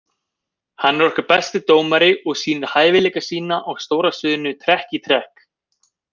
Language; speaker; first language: Icelandic; native; Icelandic